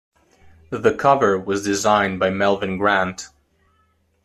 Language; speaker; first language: English; native; English